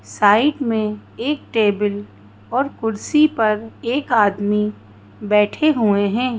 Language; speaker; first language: Hindi; native; Hindi